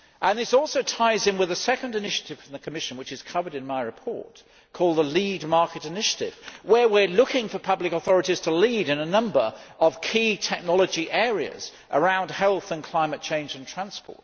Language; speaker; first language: English; native; English